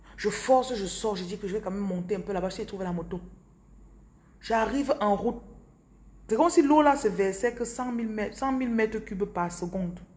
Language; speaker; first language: French; non-native, local second language; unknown